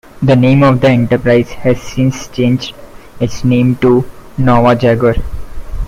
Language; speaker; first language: English; non-native, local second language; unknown